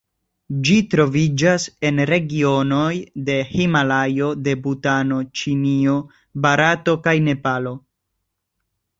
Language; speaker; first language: Esperanto; non-native, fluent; Spanish